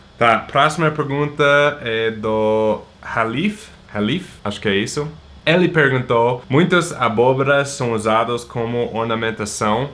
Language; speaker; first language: Portuguese; non-native, fluent; English